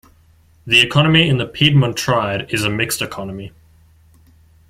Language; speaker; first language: English; native; English